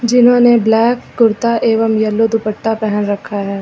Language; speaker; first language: Hindi; native; Hindi